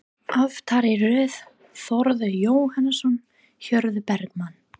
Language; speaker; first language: Icelandic; non-native, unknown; English